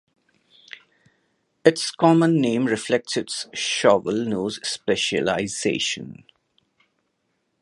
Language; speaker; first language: English; non-native, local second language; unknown